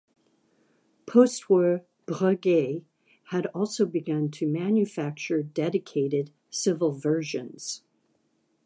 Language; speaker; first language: English; native; English